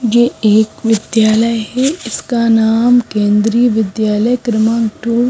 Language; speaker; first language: Hindi; non-native, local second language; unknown